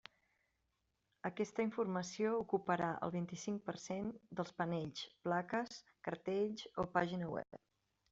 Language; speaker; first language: Catalan; native; Catalan